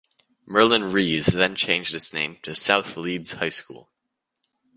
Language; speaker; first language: English; native; English